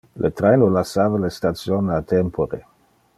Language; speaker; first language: Interlingua; non-native, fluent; Dutch